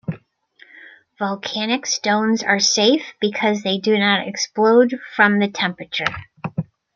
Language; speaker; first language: English; native; English